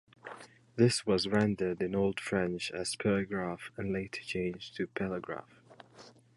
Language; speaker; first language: English; native; English